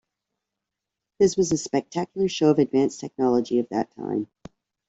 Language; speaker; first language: English; native; English